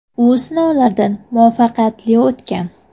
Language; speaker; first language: Uzbek; native; Uzbek